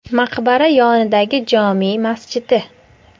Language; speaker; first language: Uzbek; native; Uzbek